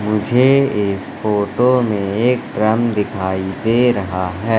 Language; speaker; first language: Hindi; native; Hindi